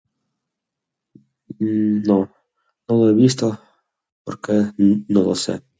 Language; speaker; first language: Spanish; non-native, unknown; Russian